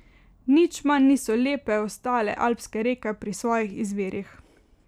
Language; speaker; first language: Slovenian; native; Slovenian